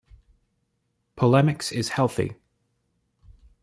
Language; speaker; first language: English; native; English